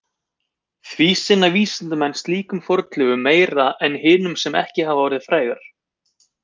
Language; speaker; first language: Icelandic; native; Icelandic